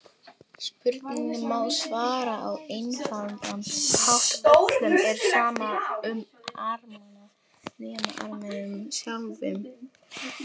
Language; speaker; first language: Icelandic; non-native, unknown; Polish